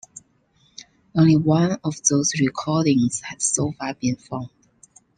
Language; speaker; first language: English; non-native, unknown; Chinese